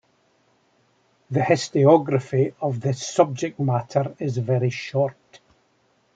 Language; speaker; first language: English; native; English